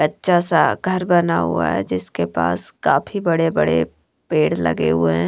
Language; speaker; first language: Hindi; non-native, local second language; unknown